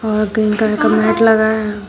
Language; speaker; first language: Hindi; native; Hindi